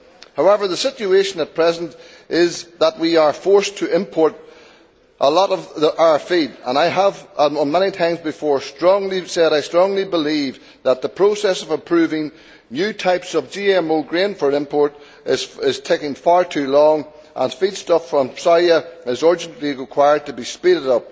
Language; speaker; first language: English; native; English